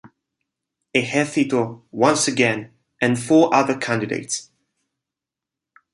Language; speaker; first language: English; non-native, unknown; Italian